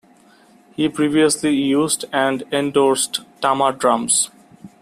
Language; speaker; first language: English; non-native, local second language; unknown